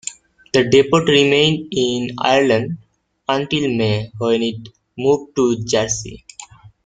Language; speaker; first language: English; native; English